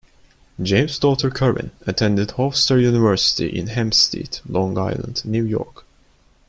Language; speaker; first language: English; non-native, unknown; Turkish